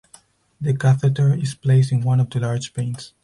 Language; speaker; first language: English; non-native, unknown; Spanish